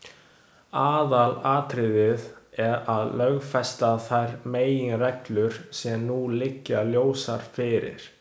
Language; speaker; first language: Icelandic; non-native, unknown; Chinese